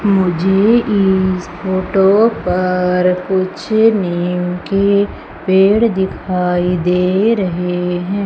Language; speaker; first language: Hindi; native; Hindi